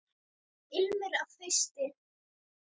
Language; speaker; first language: Icelandic; native; Icelandic